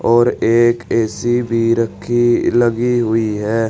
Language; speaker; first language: Hindi; native; Hindi